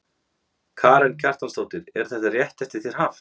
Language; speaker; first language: Icelandic; native; Icelandic